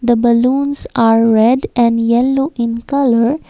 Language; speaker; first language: English; non-native, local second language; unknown